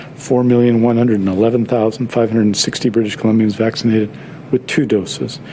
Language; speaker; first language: English; native; English